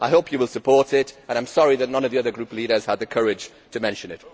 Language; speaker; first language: English; native; English